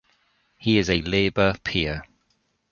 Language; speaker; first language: English; native; English